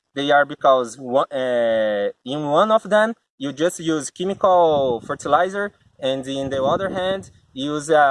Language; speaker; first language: English; non-native, learner; Portuguese